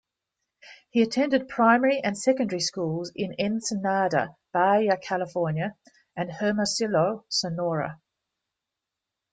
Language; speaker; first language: English; native; English